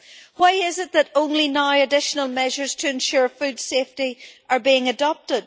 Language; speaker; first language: English; native; English